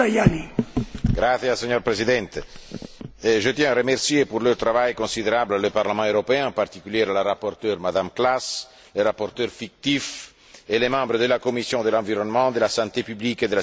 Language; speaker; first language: French; non-native, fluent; Italian